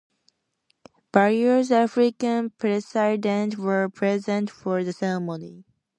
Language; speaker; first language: English; native; English